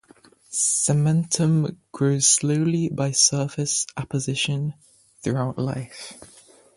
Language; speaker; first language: English; native; English